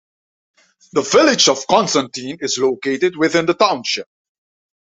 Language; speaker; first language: English; non-native, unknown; Dutch